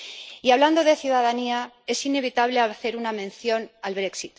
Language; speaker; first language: Spanish; native; Spanish